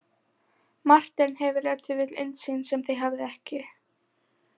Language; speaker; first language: Icelandic; native; Icelandic